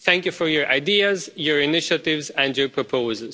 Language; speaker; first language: English; non-native, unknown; Romanian